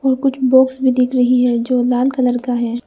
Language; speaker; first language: Hindi; non-native, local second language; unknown